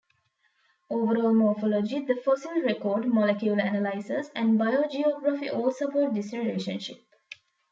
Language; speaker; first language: English; non-native, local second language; Tamil